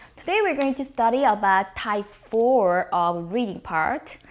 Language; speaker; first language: English; non-native, fluent; Korean